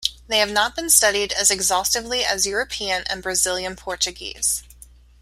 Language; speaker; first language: English; native; English